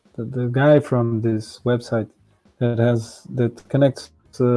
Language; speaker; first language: English; non-native, fluent; Portuguese